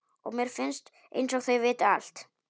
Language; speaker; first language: Icelandic; non-native, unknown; Polish